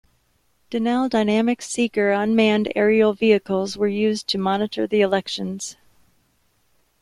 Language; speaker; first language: English; native; English